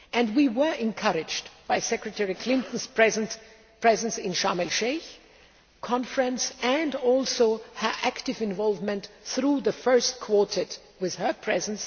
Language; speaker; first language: English; non-native, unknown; German